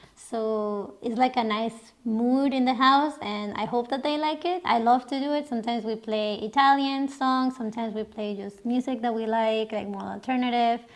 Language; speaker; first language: English; non-native, fluent; Spanish